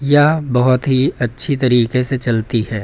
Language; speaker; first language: Hindi; native; Hindi